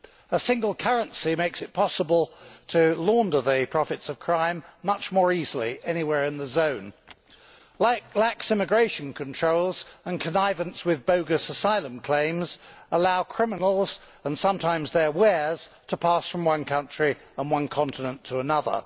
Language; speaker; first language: English; native; English